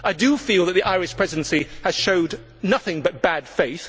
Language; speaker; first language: English; native; English